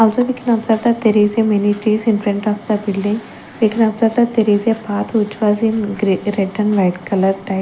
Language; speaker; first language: English; non-native, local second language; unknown